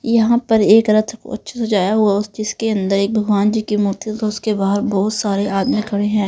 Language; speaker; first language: Hindi; non-native, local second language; Punjabi